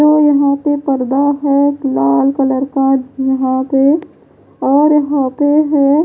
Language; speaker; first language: Hindi; non-native, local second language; Punjabi